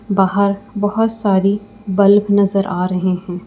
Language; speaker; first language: Hindi; native; Hindi